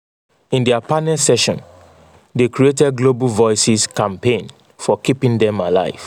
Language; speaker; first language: English; non-native, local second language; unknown